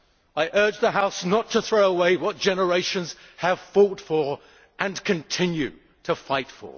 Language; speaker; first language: English; native; English